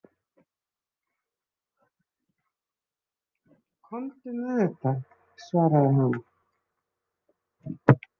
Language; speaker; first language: Icelandic; native; Icelandic